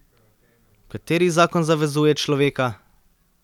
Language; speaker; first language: Slovenian; native; Slovenian